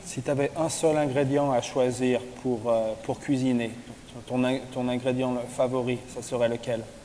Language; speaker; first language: French; native; French